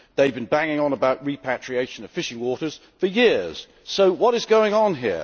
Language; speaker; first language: English; native; English